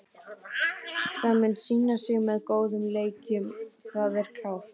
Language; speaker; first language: Icelandic; native; Icelandic